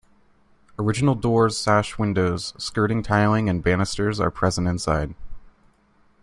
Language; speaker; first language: English; native; English